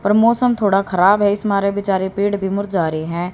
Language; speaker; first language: Hindi; native; Hindi